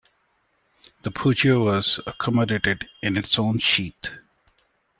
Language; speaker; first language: English; non-native, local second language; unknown